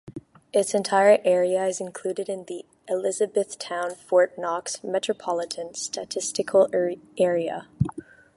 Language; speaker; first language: English; non-native, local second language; French